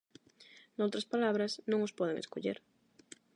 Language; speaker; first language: Galician; non-native, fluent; Spanish